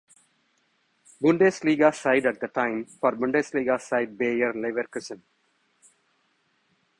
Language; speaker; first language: English; non-native, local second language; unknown